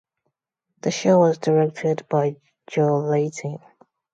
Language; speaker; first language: English; non-native, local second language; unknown